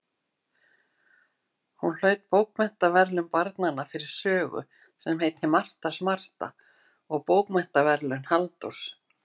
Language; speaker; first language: Icelandic; native; Icelandic